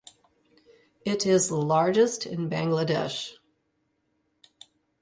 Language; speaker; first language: English; native; English